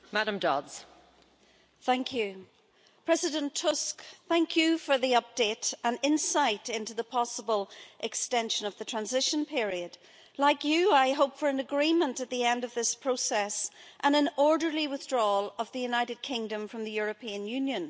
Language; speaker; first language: English; native; English